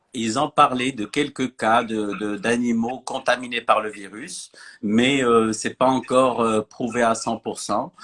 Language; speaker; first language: French; non-native, local second language; Arabic